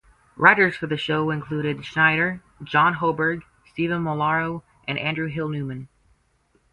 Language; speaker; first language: English; native; English